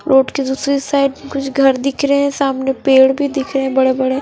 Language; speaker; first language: Hindi; non-native, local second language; Punjabi